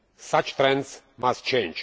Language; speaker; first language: English; non-native, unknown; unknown